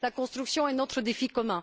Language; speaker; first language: French; non-native, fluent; Bulgarian